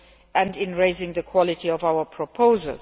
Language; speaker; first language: English; non-native, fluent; Luxembourgish